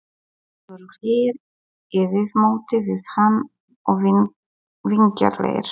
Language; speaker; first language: Icelandic; non-native, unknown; Polish